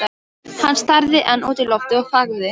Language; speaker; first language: Icelandic; non-native, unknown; Polish